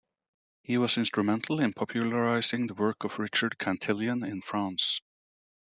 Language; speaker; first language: English; native; English